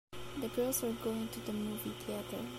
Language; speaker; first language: English; non-native, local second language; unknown